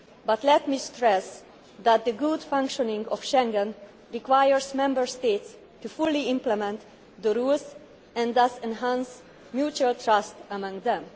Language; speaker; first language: English; non-native, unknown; Hungarian